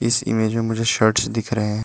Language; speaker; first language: Hindi; non-native, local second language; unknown